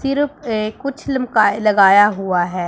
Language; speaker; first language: Hindi; non-native, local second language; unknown